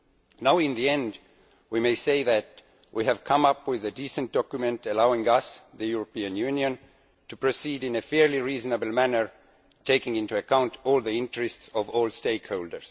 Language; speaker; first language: English; non-native, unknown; Estonian